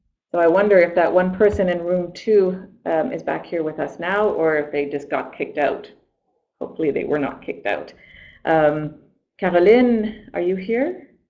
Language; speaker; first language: English; native; English